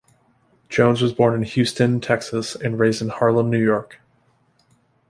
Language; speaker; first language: English; native; English